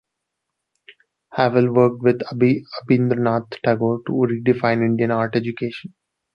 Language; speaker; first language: English; non-native, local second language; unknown